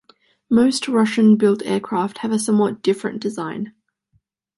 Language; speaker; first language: English; native; English